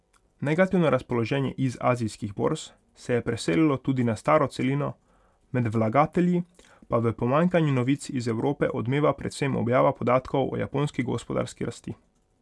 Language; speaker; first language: Slovenian; non-native, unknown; Hungarian